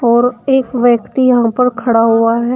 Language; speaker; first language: Hindi; native; Hindi